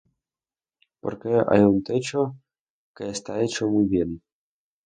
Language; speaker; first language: Spanish; non-native, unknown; Russian